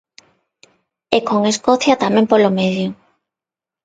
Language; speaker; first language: Galician; non-native, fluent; Spanish